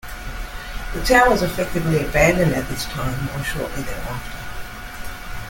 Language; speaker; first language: English; native; English